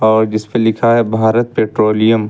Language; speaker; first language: Hindi; native; Hindi